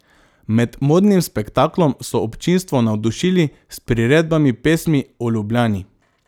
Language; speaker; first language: Slovenian; non-native, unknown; Macedonian